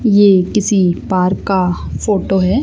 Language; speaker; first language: Hindi; native; Hindi